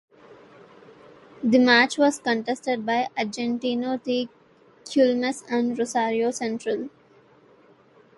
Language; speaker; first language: English; native; English